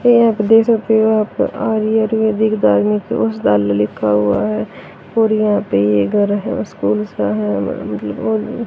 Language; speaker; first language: Hindi; native; Hindi